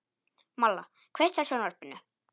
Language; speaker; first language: Icelandic; non-native, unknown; Polish